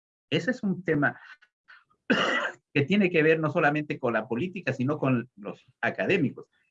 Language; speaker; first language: Spanish; native; Spanish